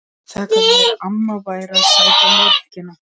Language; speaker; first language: Icelandic; non-native, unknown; Polish